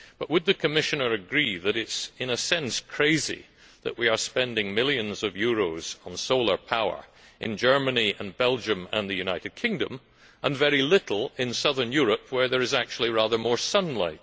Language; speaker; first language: English; native; English